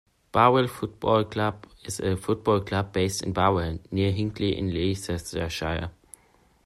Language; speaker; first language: English; non-native, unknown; German